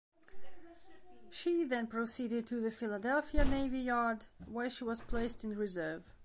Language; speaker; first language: English; non-native, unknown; Belarusian